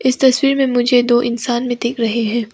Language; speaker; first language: Hindi; non-native, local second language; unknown